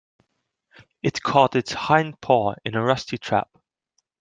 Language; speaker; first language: English; non-native, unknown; Dutch